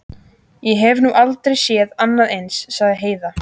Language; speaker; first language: Icelandic; native; Icelandic